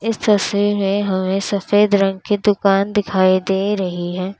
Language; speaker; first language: Hindi; native; Hindi